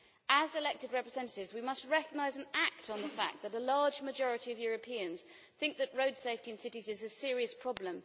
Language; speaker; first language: English; native; English